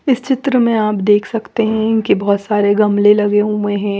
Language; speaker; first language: Hindi; non-native, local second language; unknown